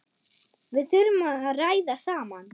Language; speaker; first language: Icelandic; non-native, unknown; German